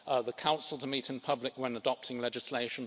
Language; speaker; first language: English; native; English